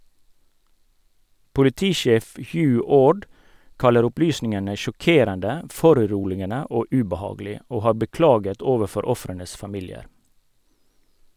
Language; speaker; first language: Norwegian; native; Norwegian